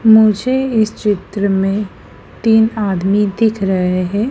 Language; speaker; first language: Hindi; native; Hindi